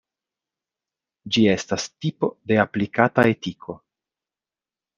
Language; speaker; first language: Esperanto; non-native, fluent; Italian